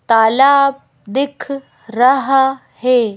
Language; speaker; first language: Hindi; native; Hindi